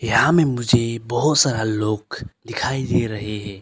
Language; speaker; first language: Hindi; early bilingual, other home language; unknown